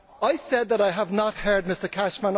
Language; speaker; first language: English; native; English